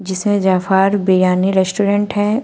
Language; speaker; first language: Hindi; native; Hindi